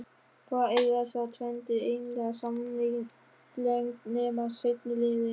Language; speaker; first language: Icelandic; non-native, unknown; German